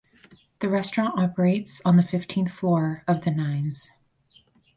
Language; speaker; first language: English; native; English